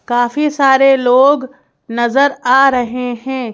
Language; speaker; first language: Hindi; native; Hindi